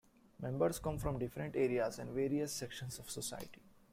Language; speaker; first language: English; non-native, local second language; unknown